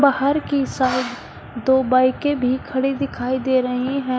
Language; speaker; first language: Hindi; native; Hindi